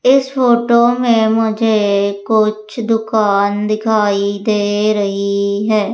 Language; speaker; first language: Hindi; native; Hindi